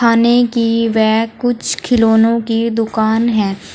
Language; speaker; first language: Hindi; native; Hindi